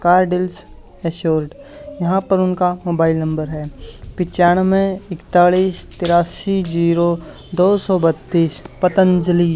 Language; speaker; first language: Hindi; native; Hindi